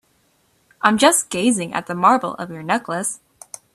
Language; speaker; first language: English; native; English